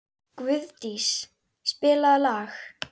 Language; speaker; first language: Icelandic; native; Icelandic